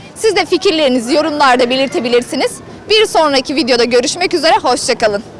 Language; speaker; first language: Turkish; native; Turkish